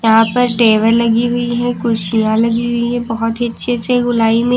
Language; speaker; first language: Hindi; native; Hindi